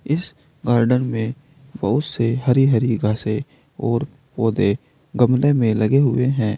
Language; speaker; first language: Hindi; native; Hindi